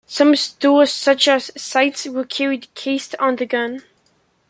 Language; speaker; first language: English; native; English